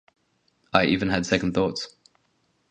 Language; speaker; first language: English; native; English